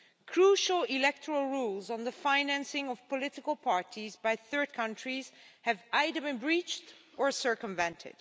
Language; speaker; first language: English; non-native, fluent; Dutch